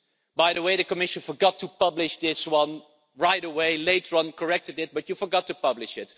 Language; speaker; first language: English; non-native, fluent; Dutch